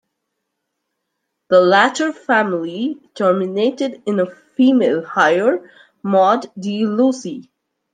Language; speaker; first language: English; non-native, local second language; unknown